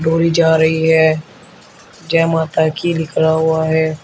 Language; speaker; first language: Hindi; native; Hindi